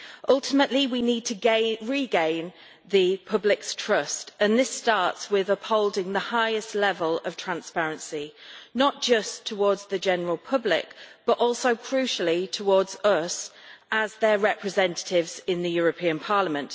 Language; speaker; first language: English; native; English